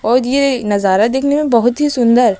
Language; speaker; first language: Hindi; native; Hindi